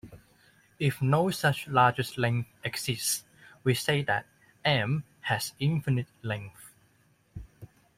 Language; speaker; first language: English; non-native, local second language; Cantonese